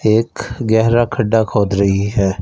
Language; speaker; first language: Hindi; non-native, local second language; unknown